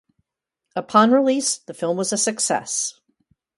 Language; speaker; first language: English; native; English